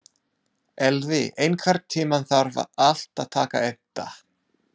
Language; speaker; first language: Icelandic; non-native, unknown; English